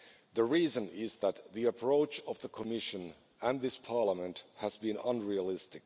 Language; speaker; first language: English; non-native, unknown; Finnish